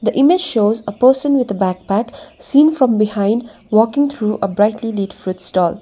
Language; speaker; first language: English; non-native, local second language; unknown